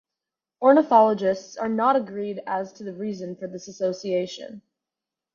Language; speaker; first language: English; native; English